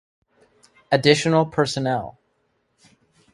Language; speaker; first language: English; native; English